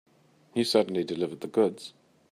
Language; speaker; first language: English; native; English